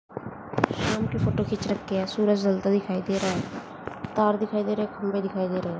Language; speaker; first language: Hindi; native; Hindi